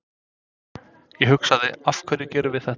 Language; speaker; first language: Icelandic; non-native, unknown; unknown